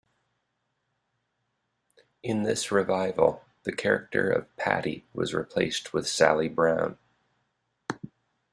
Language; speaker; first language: English; native; English